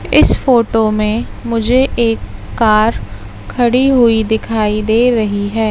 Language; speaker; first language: Hindi; native; Hindi